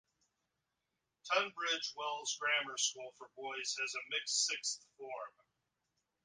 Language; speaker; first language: English; native; English